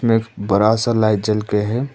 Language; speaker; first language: Hindi; non-native, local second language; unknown